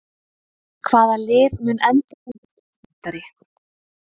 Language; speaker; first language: Icelandic; native; Icelandic